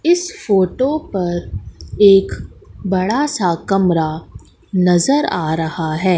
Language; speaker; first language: Hindi; native; Hindi